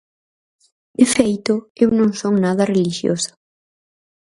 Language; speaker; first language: Galician; native; Galician